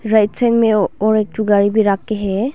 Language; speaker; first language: Hindi; non-native, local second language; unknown